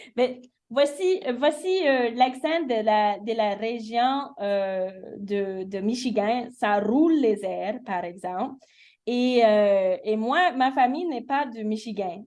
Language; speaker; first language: French; early bilingual, heritage; English